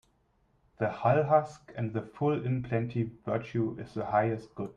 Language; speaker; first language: English; non-native, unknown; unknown